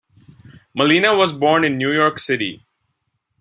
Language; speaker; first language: English; non-native, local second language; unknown